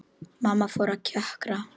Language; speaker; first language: Icelandic; non-native, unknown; Polish